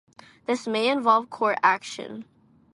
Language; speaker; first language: English; non-native, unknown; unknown